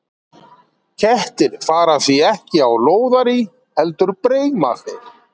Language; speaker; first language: Icelandic; native; Icelandic